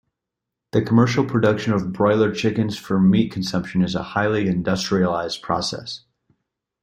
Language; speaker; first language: English; native; English